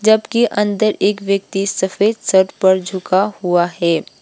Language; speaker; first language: Hindi; non-native, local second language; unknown